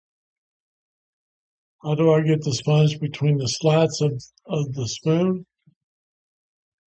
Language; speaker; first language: English; native; English